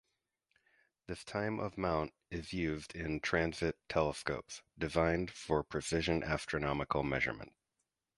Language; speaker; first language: English; native; English